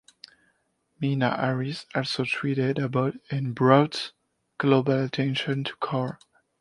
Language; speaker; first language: English; non-native, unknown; French